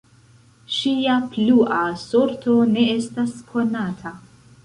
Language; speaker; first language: Esperanto; non-native, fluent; Central Kurdish